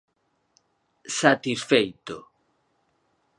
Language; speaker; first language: Galician; native; Galician